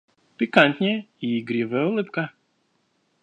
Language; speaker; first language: Russian; native; Russian